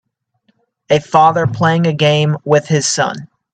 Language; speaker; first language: English; native; English